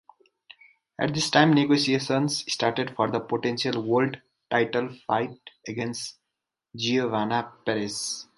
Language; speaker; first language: English; native; English